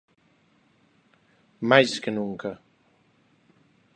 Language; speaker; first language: Galician; non-native, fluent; Spanish